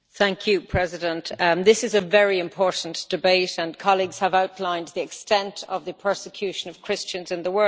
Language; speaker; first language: English; native; English